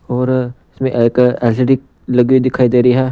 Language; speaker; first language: Hindi; non-native, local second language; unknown